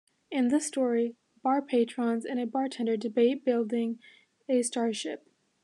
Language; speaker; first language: English; native; English